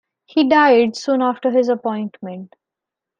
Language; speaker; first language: English; non-native, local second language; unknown